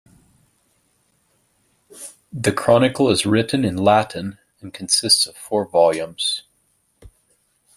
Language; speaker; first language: English; native; English